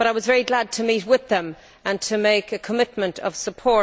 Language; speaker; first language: English; native; English